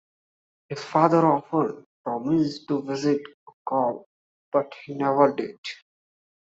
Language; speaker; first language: English; non-native, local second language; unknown